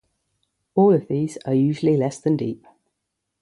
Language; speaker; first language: English; native; English